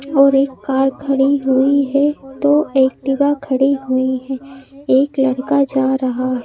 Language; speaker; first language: Hindi; native; Hindi